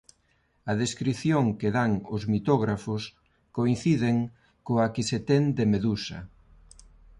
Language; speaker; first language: Galician; non-native, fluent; Spanish